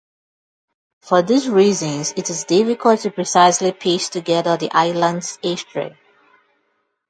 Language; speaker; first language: English; non-native, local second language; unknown